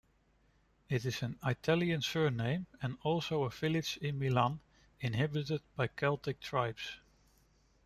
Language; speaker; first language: English; non-native, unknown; Dutch